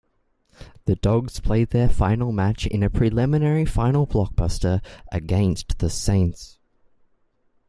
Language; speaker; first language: English; native; English